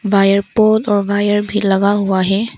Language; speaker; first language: Hindi; non-native, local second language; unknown